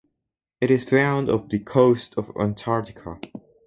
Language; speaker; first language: English; non-native, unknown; Spanish